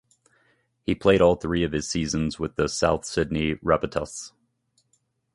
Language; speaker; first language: English; native; English